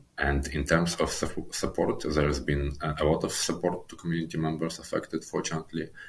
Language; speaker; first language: English; non-native, fluent; Ukrainian